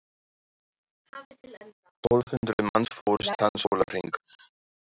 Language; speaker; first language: Icelandic; non-native, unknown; German